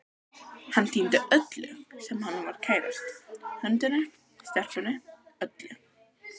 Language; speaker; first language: Icelandic; native; Icelandic